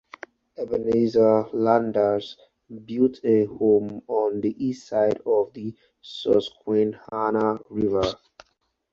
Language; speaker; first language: English; non-native, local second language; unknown